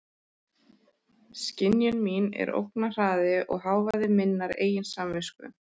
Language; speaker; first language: Icelandic; native; Icelandic